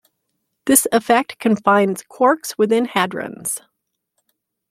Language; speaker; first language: English; native; English